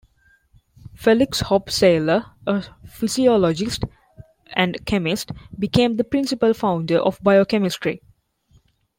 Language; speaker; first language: English; non-native, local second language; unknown